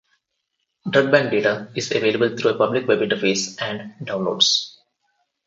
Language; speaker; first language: English; non-native, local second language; Telugu